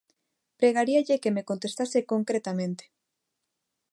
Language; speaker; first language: Galician; non-native, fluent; Spanish